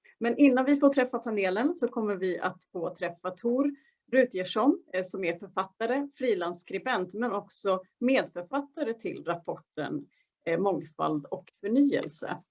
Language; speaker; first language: Swedish; non-native, fluent; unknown